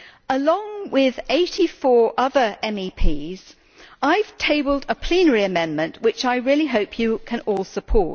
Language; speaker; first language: English; native; English